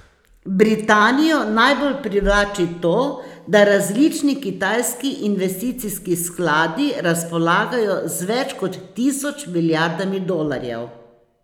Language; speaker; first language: Slovenian; native; Slovenian